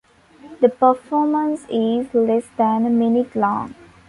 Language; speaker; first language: English; non-native, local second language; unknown